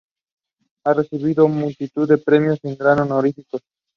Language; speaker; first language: English; non-native, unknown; Spanish